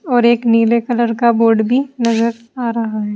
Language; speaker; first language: Hindi; native; Hindi